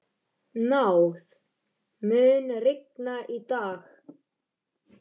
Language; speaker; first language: Icelandic; native; Icelandic